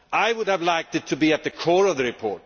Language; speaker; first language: English; non-native, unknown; Swedish